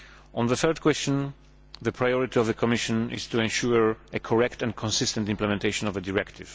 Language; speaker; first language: English; non-native, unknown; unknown